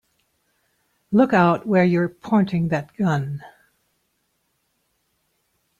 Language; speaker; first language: English; native; English